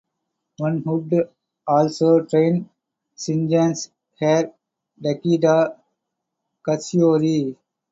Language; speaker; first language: English; non-native, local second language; Tamil